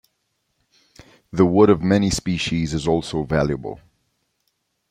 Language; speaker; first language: English; native; English